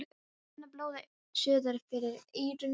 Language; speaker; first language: Icelandic; non-native, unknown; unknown